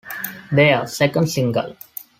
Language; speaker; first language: English; non-native, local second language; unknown